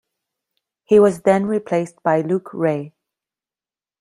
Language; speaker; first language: English; non-native, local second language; French